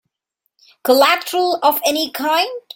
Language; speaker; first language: English; non-native, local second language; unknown